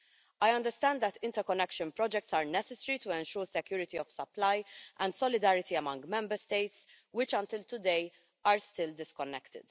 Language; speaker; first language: English; non-native, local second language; Maltese